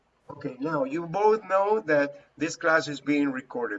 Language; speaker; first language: English; non-native, fluent; Spanish